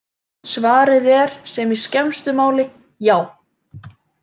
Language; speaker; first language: Icelandic; native; Icelandic